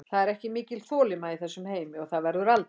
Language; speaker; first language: Icelandic; native; Icelandic